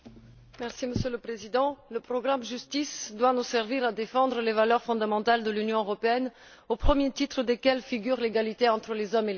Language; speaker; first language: French; non-native, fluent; Bulgarian